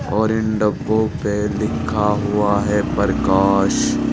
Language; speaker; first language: Hindi; native; Hindi